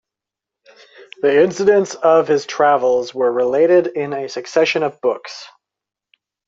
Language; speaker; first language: English; native; English